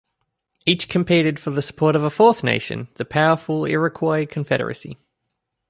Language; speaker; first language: English; native; English